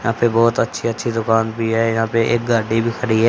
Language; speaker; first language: Hindi; native; Hindi